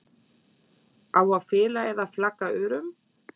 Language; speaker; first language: Icelandic; non-native, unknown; German